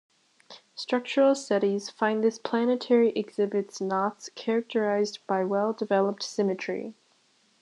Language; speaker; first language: English; native; English